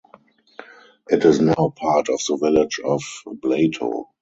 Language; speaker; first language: English; non-native, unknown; German